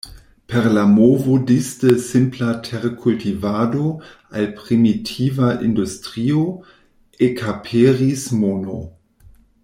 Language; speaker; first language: Esperanto; non-native, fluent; German